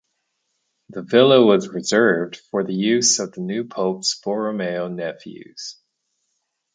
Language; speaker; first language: English; native; English